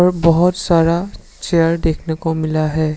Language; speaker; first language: Hindi; non-native, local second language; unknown